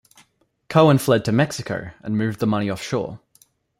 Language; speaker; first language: English; native; English